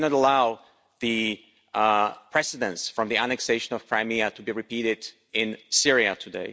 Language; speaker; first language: English; non-native, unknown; Slovak